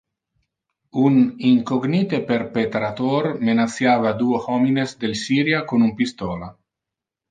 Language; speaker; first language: Interlingua; non-native, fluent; Italian